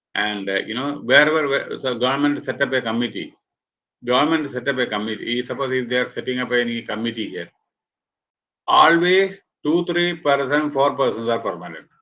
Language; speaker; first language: English; non-native, local second language; Malayalam